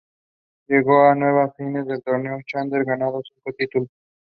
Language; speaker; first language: English; non-native, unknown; Spanish